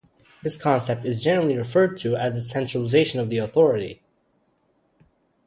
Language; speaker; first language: English; native; English